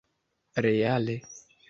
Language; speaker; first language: Esperanto; non-native, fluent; Kinyarwanda